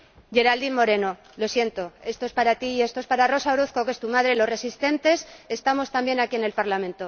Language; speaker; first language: Spanish; native; Spanish